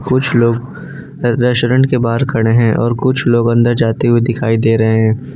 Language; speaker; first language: Hindi; non-native, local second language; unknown